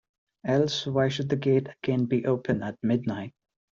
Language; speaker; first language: English; non-native, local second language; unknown